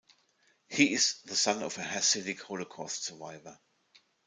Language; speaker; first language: English; non-native, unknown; German